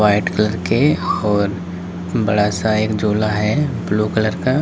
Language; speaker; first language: Hindi; native; Hindi